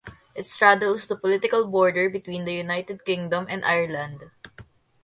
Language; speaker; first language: English; non-native, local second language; Filipino